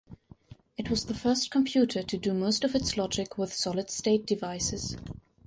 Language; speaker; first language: English; non-native, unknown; German